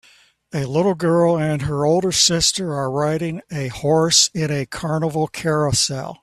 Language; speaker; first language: English; native; English